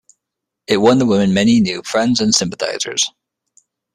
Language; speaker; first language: English; native; English